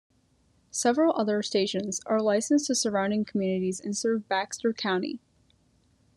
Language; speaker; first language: English; native; English